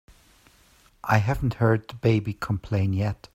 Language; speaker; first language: English; native; English